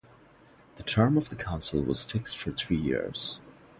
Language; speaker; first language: English; non-native, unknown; Bangla